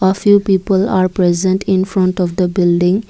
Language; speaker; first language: English; non-native, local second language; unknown